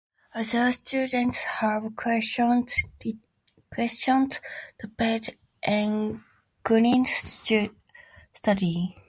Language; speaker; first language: English; native; English